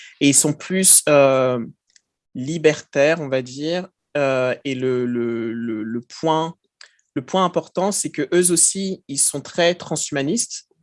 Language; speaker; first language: French; early bilingual, other home language; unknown